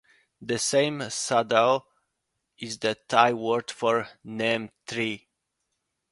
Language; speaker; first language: English; non-native, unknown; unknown